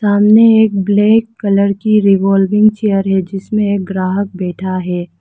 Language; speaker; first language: Hindi; non-native, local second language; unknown